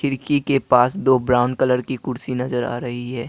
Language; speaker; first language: Hindi; non-native, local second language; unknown